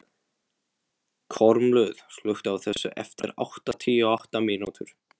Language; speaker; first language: Icelandic; non-native, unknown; Polish